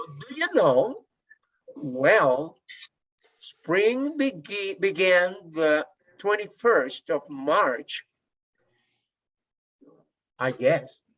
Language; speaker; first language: English; non-native, fluent; Spanish